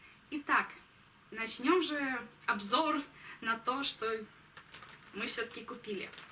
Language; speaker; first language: Russian; native; Russian